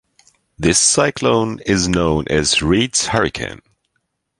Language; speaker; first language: English; non-native, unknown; German